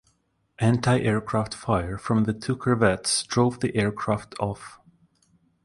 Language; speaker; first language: English; non-native, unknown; Russian